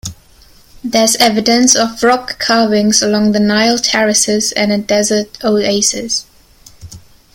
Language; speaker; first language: English; non-native, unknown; German